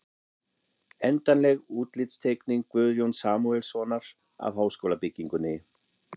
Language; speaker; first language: Icelandic; non-native, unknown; German